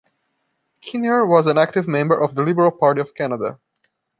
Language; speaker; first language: English; non-native, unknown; Portuguese